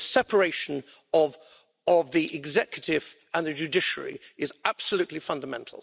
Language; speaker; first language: English; native; English